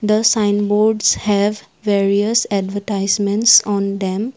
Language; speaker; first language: English; non-native, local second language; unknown